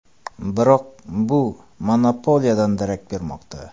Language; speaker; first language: Uzbek; non-native, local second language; Kara-Kalpak